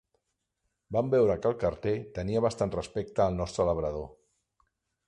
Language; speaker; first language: Catalan; non-native, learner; Spanish